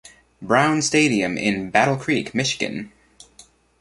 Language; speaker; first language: English; native; English